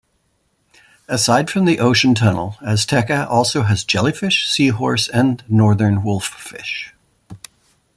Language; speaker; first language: English; native; English